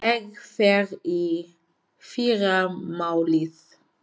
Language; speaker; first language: Icelandic; non-native, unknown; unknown